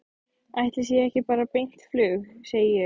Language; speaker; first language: Icelandic; native; Icelandic